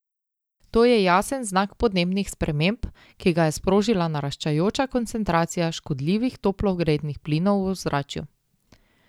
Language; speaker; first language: Slovenian; native; Slovenian